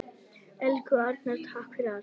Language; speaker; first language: Icelandic; native; Icelandic